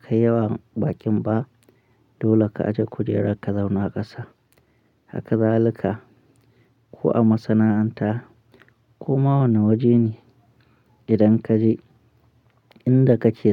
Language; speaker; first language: Hausa; non-native, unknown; Akan